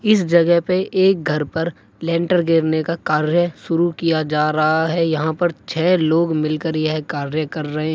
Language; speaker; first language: Hindi; native; Hindi